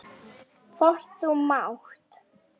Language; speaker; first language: Icelandic; non-native, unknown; Lithuanian